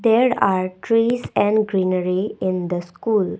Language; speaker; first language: English; non-native, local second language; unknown